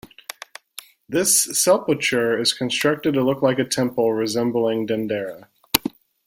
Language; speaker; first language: English; native; English